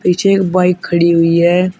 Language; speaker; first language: Hindi; native; Hindi